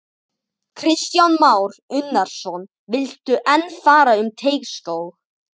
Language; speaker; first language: Icelandic; native; Icelandic